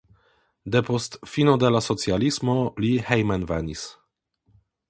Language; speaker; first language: Esperanto; non-native, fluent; Polish